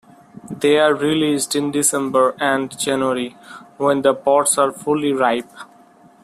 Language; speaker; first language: English; non-native, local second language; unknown